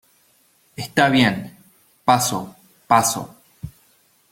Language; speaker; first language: Spanish; native; Spanish